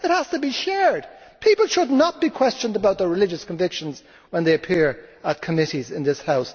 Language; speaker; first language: English; native; English